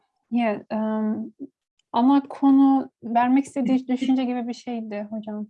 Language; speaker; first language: Turkish; native; Turkish